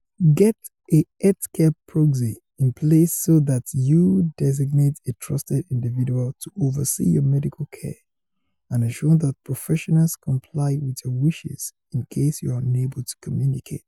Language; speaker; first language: English; non-native, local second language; Yoruba